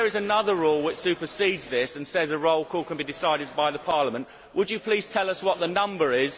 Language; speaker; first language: English; native; English